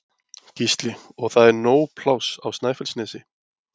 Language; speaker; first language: Icelandic; native; Icelandic